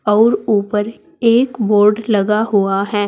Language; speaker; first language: Hindi; native; Hindi